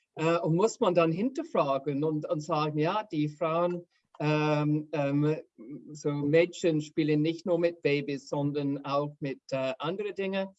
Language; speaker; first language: German; non-native, fluent; English